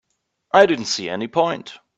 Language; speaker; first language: English; non-native, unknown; German